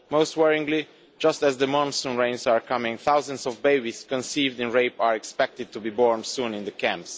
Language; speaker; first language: English; non-native, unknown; Romanian